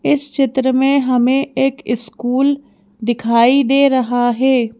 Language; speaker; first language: Hindi; native; Hindi